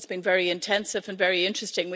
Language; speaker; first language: English; native; English